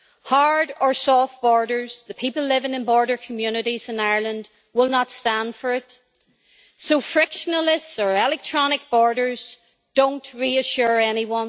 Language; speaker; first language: English; native; English